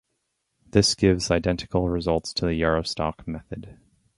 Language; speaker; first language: English; native; English